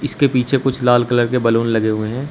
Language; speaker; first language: Hindi; native; Hindi